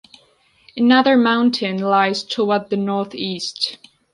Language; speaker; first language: English; non-native, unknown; Georgian